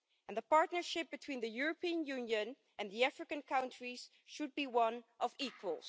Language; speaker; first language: English; non-native, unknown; Dutch